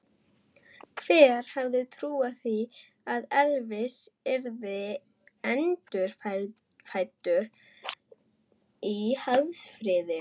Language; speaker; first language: Icelandic; non-native, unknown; German